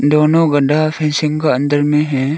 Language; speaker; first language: Hindi; non-native, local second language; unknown